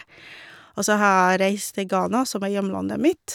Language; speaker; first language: Norwegian; non-native, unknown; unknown